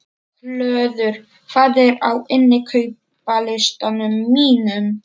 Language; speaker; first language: Icelandic; non-native, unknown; Polish